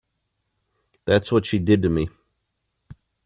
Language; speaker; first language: English; native; English